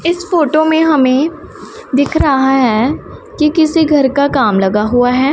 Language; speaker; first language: Hindi; non-native, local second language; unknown